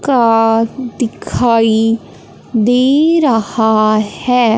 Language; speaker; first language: Hindi; non-native, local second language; Punjabi